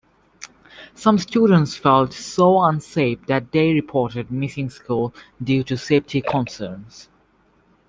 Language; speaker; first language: English; native; English